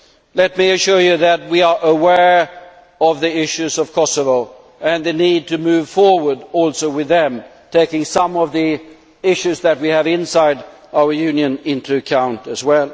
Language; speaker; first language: English; non-native, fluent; Swedish